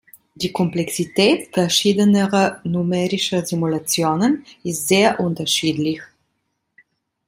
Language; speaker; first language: German; non-native, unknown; Italian